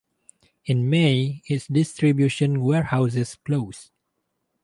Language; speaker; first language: English; non-native, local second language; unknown